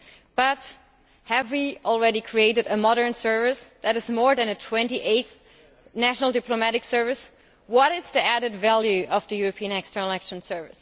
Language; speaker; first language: English; native; English